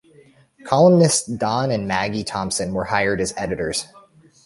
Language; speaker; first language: English; native; English